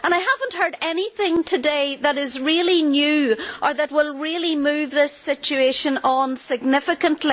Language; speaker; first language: English; native; English